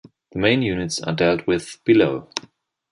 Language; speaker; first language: English; non-native, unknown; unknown